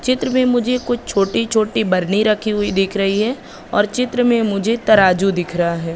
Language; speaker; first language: Hindi; native; Hindi